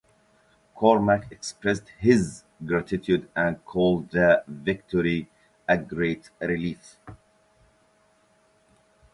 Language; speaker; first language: English; native; English